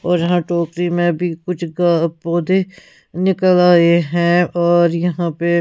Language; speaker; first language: Hindi; non-native, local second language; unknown